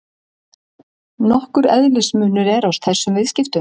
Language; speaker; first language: Icelandic; native; Icelandic